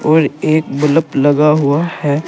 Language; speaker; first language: Hindi; native; Hindi